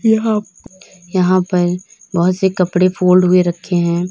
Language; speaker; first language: Hindi; native; Hindi